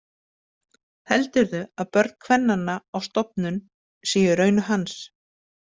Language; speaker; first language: Icelandic; native; Icelandic